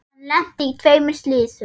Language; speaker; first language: Icelandic; non-native, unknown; German